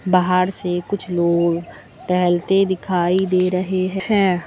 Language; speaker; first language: Hindi; native; Hindi